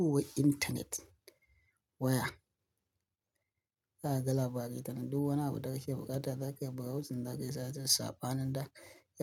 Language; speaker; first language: Hausa; native; Hausa